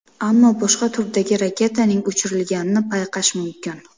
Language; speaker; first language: Uzbek; native; Uzbek